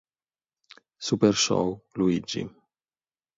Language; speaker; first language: Italian; native; Italian